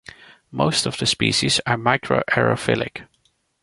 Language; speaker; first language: English; non-native, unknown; Dutch